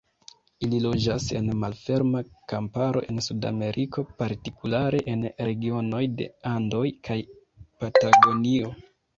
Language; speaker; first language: Esperanto; non-native, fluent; Kinyarwanda